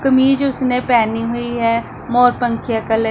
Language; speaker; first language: Hindi; non-native, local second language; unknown